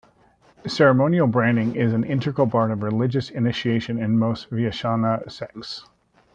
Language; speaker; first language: English; native; English